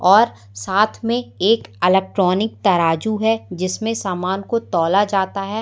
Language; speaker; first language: Hindi; native; Hindi